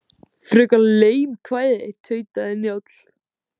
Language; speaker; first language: Icelandic; native; Icelandic